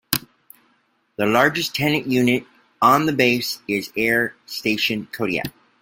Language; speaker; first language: English; native; English